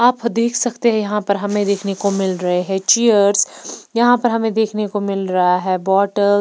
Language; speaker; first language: Hindi; non-native, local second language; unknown